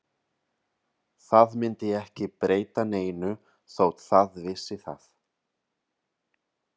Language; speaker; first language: Icelandic; non-native, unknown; Catalan